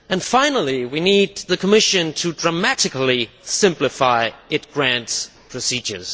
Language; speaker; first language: English; non-native, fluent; Danish